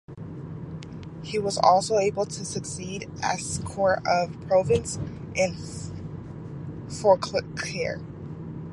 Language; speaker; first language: English; native; English